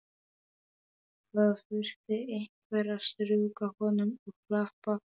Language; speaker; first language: Icelandic; non-native, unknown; Polish